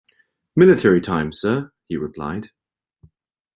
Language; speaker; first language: English; native; English